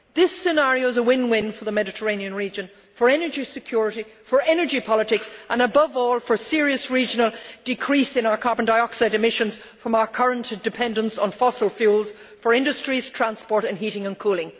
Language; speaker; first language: English; native; English